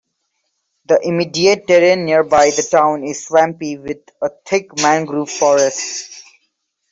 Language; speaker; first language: English; non-native, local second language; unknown